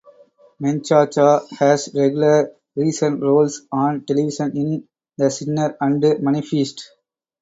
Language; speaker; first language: English; non-native, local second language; Tamil